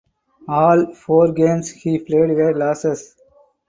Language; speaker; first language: English; non-native, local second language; Tamil